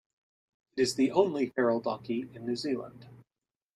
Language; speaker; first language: English; native; English